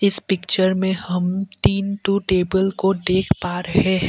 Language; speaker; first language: Hindi; non-native, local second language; Assamese